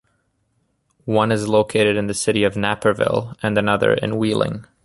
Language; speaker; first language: English; native; English